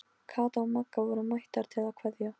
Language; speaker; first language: Icelandic; non-native, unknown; Polish